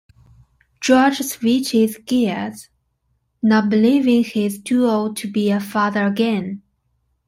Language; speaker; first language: English; non-native, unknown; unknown